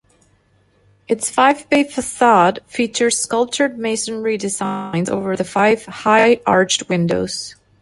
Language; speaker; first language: English; non-native, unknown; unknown